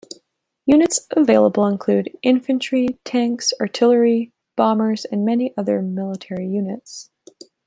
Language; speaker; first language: English; native; English